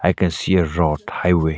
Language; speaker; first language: English; non-native, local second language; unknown